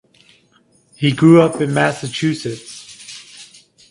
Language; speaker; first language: English; native; English